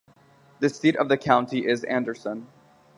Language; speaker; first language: English; native; English